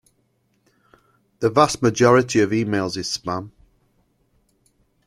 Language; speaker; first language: English; native; English